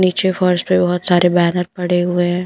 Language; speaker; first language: Hindi; non-native, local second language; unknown